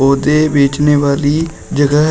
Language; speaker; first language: Hindi; native; Hindi